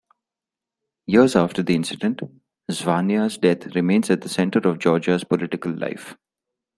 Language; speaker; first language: English; non-native, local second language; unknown